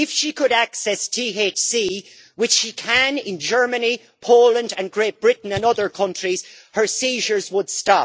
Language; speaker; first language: English; native; English